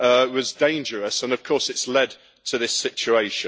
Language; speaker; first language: English; native; English